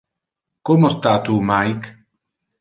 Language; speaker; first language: Interlingua; non-native, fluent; Italian